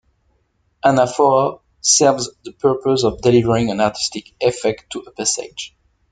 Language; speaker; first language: English; non-native, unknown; French